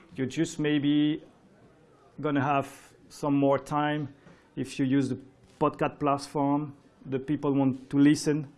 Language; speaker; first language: English; non-native, fluent; French